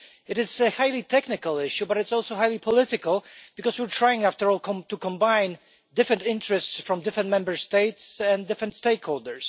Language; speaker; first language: English; non-native, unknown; Polish